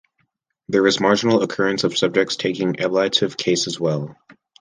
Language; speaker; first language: English; native; English